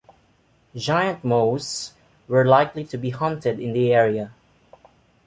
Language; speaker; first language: English; non-native, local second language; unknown